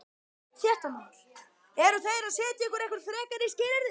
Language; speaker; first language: Icelandic; native; Icelandic